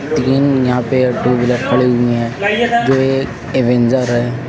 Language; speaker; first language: Hindi; native; Hindi